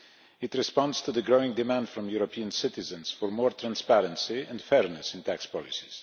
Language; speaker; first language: English; non-native, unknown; Polish